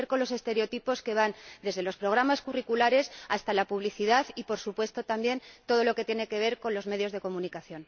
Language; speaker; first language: Spanish; native; Spanish